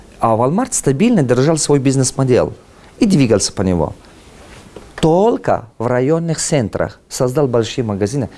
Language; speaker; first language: Russian; non-native, local second language; Tajik